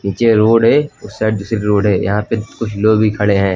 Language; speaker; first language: Hindi; native; Hindi